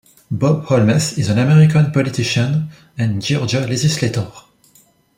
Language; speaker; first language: English; non-native, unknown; French